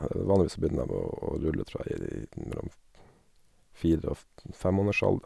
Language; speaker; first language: Norwegian; native; Norwegian